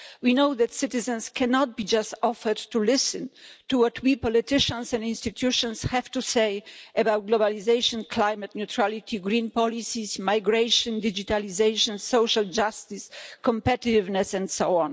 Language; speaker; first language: English; non-native, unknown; Polish